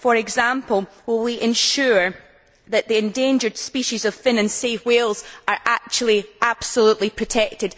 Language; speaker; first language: English; native; English